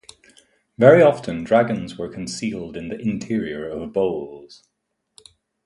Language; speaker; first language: English; native; English